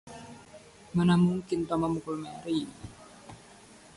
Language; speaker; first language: Indonesian; non-native, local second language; Javanese